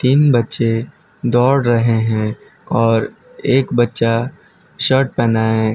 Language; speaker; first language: Hindi; non-native, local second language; Gujarati